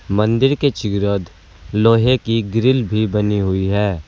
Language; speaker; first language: Hindi; native; Hindi